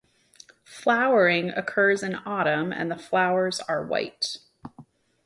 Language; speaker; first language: English; native; English